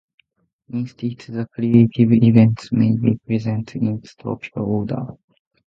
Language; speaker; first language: English; non-native, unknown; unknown